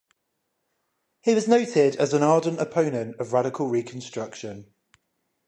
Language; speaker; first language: English; native; English